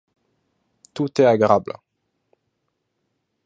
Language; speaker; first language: Esperanto; non-native, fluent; French